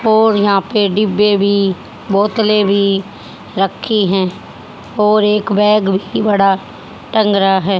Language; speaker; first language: Hindi; native; Hindi